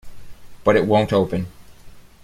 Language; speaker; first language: English; native; English